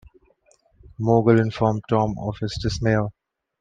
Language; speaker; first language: English; non-native, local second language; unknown